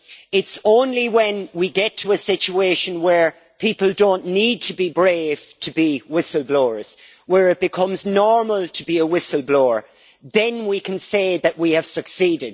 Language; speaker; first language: English; native; English